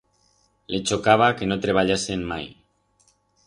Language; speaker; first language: Aragonese; non-native, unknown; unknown